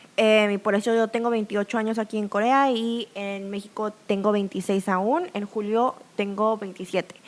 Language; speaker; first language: Spanish; early bilingual, other home language; Korean